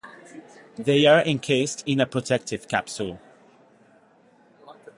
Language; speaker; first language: English; non-native, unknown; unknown